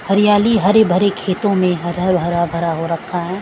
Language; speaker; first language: Hindi; non-native, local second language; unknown